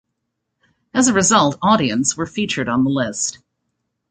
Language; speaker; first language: English; native; English